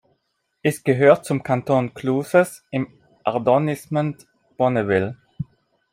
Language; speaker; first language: German; non-native, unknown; Italian